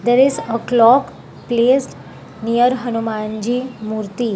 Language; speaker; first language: English; non-native, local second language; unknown